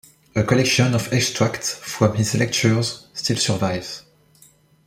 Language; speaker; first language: English; non-native, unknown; French